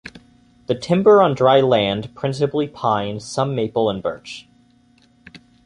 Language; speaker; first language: English; native; English